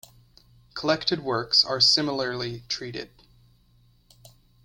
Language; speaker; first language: English; native; English